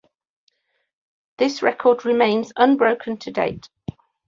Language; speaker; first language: English; native; English